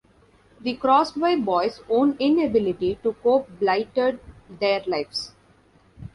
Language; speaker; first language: English; non-native, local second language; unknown